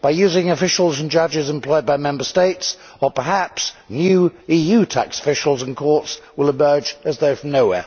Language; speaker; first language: English; native; English